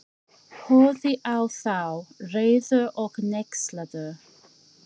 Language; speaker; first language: Icelandic; non-native, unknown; English